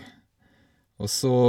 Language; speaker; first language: Norwegian; non-native, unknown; English